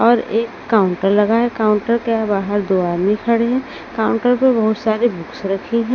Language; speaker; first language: Hindi; native; Hindi